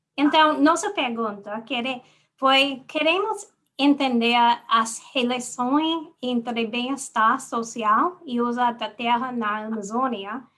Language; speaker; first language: Portuguese; non-native, fluent; English